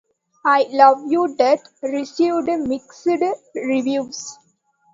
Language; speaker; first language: English; non-native, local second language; Tamil